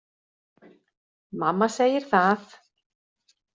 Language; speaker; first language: Icelandic; non-native, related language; Swedish